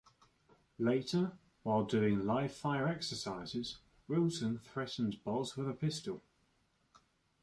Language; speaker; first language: English; native; English